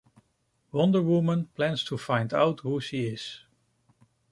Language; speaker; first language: English; non-native, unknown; Dutch